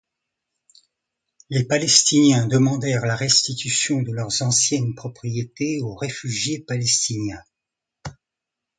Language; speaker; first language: French; non-native, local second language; Arabic